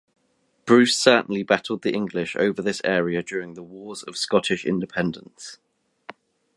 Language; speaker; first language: English; native; English